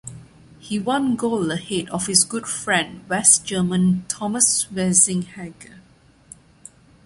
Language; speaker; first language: English; non-native, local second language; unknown